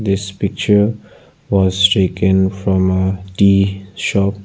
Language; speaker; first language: English; non-native, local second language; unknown